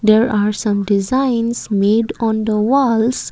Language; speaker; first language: English; non-native, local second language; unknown